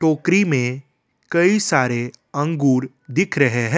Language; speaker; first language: Hindi; non-native, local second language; Assamese